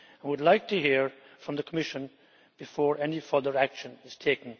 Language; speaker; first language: English; native; English